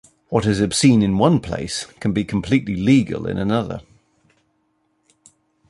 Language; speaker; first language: English; native; English